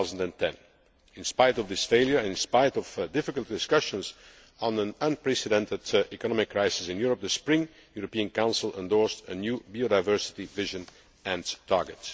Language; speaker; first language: English; non-native, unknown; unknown